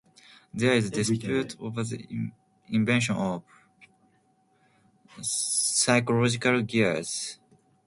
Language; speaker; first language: English; non-native, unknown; Japanese